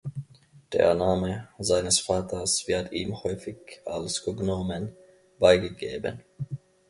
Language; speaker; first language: German; non-native, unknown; Finnish